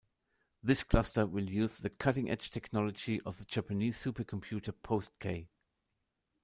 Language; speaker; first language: English; non-native, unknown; German